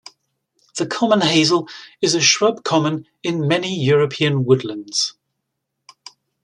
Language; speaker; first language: English; native; English